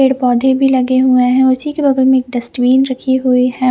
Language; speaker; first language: Hindi; non-native, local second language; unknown